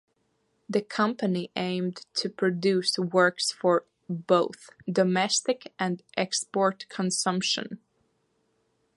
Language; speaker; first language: English; non-native, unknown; Latvian